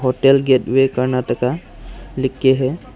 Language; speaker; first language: Hindi; non-native, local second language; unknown